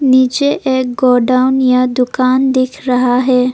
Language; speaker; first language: Hindi; non-native, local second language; Assamese